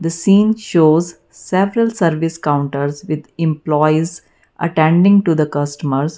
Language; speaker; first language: English; non-native, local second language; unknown